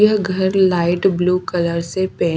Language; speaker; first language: Hindi; native; Hindi